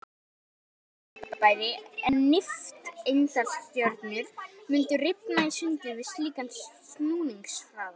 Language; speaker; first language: Icelandic; native; Icelandic